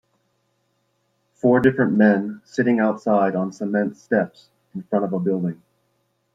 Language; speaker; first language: English; native; English